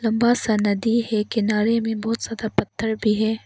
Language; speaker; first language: Hindi; non-native, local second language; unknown